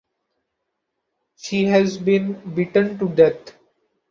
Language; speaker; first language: English; non-native, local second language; Marathi